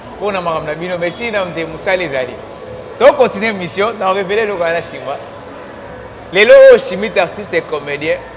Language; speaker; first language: Lingala; non-native, local second language; Phende